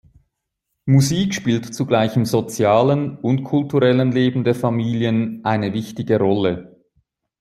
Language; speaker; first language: German; native; German